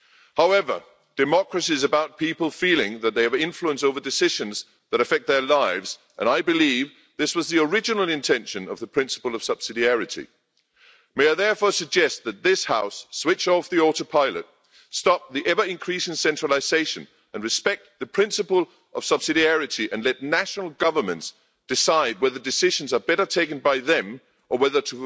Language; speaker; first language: English; non-native, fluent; Danish